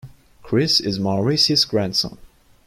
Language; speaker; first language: English; non-native, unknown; Turkish